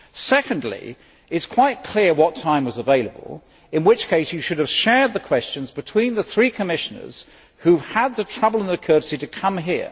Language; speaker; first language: English; native; English